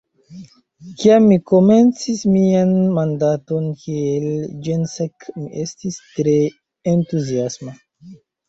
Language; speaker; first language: Esperanto; non-native, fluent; Chinese